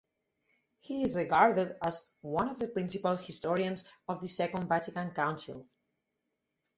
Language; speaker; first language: English; non-native, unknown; Catalan